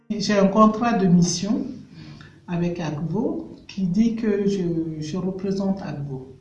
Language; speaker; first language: French; non-native, local second language; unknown